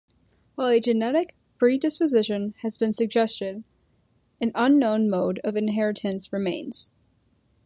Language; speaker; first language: English; native; English